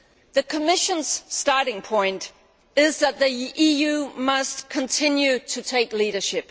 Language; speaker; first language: English; non-native, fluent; Danish